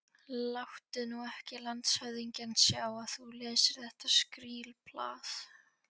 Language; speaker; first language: Icelandic; non-native, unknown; Polish